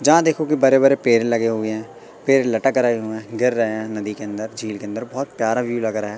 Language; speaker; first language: Hindi; native; Hindi